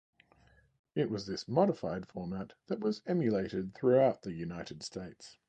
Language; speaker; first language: English; native; English